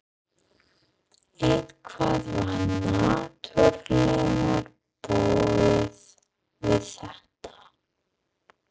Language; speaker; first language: Icelandic; non-native, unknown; English